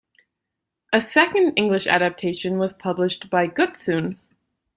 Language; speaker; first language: English; native; English